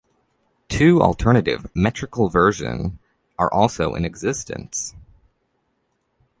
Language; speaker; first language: English; native; English